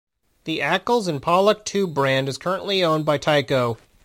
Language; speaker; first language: English; native; English